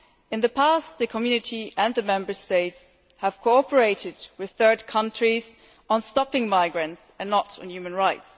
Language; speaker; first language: English; non-native, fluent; German